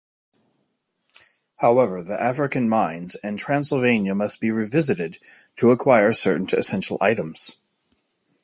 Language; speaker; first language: English; native; English